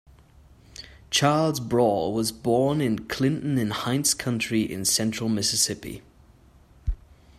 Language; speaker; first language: English; non-native, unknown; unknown